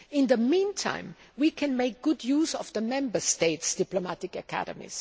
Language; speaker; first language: English; non-native, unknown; German